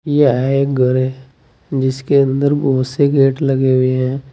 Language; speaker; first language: Hindi; native; Hindi